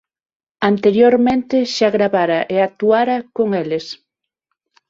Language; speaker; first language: Galician; non-native, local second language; Spanish